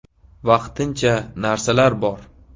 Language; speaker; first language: Uzbek; native; Uzbek